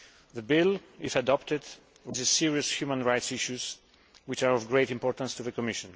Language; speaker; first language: English; non-native, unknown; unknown